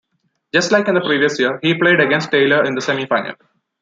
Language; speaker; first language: English; non-native, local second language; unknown